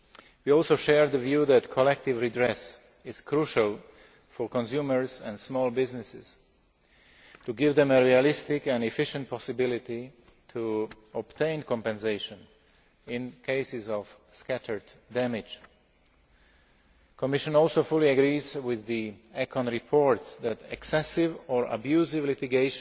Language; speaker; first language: English; non-native, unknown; Slovak